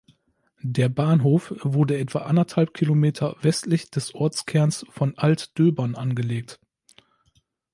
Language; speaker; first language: German; native; German